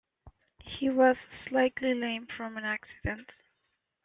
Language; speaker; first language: English; native; English